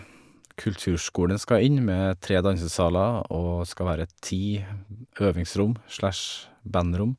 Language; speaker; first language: Norwegian; native; Norwegian